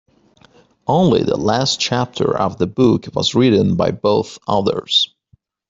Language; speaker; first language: English; non-native, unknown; Persian